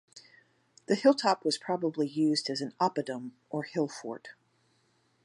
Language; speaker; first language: English; native; English